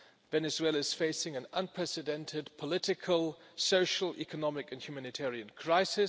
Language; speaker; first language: English; non-native, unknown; German